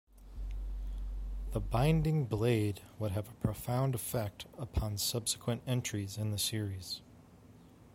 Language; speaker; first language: English; native; English